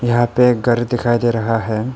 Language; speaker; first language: Hindi; early bilingual, other home language; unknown